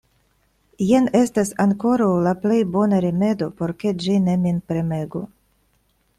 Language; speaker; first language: Esperanto; non-native, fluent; Russian